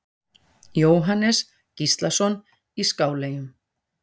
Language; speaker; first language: Icelandic; native; Icelandic